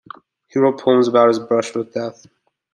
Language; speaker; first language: English; native; English